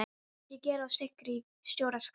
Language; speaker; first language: Icelandic; non-native, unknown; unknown